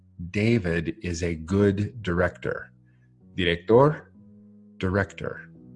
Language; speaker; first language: English; native; English